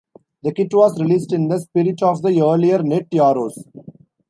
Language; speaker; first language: English; non-native, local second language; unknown